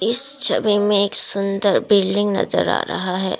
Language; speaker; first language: Hindi; non-native, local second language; Assamese